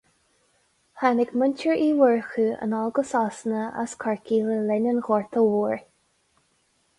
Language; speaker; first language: Irish; non-native, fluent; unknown